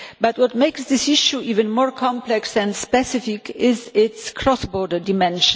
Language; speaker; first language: English; non-native, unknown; Polish